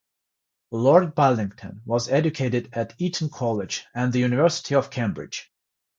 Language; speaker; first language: English; non-native, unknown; Georgian